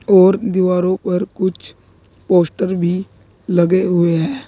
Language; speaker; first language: Hindi; native; Hindi